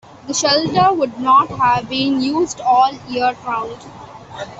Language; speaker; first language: English; non-native, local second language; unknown